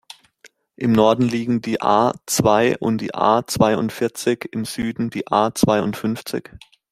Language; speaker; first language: German; native; German